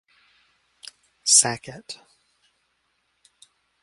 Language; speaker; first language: English; native; English